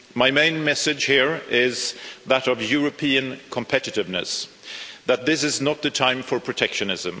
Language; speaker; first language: English; non-native, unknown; Swedish